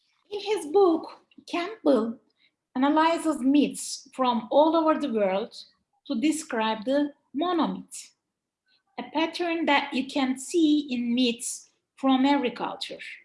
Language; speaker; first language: English; non-native, fluent; Turkish